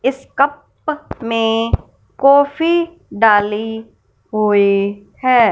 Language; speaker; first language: Hindi; non-native, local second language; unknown